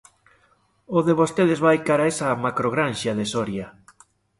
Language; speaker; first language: Galician; native; Galician